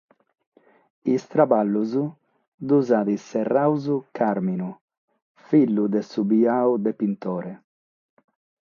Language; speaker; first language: Sardinian; non-native, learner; Catalan